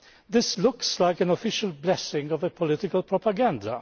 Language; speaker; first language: English; non-native, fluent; Polish